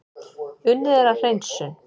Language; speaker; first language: Icelandic; native; Icelandic